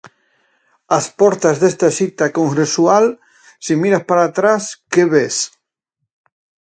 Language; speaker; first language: Galician; native; Galician